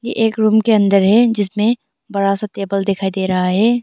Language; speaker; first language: Hindi; early bilingual, other home language; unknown